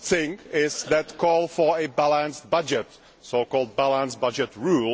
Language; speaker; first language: English; non-native, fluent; Czech